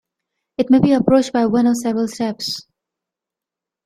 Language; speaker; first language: English; non-native, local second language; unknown